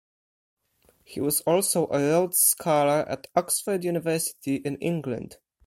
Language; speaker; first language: English; non-native, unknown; Polish